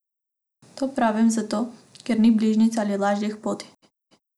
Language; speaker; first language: Slovenian; non-native, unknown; Macedonian